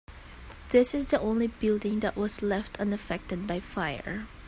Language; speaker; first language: English; non-native, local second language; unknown